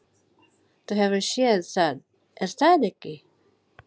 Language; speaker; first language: Icelandic; non-native, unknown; Filipino